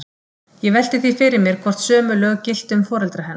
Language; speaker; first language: Icelandic; native; Icelandic